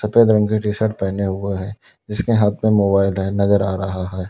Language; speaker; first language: Hindi; native; Hindi